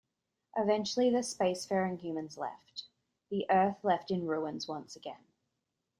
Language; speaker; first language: English; native; English